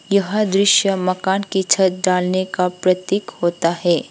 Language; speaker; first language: Hindi; non-native, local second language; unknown